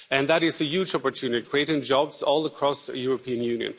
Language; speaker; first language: English; non-native, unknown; Swedish